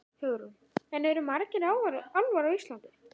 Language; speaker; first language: Icelandic; native; Icelandic